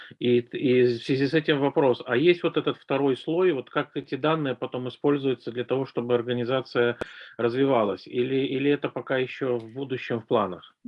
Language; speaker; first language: Russian; native; Russian